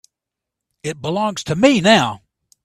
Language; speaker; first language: English; native; English